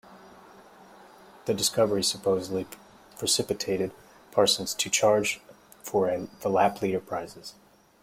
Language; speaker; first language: English; native; English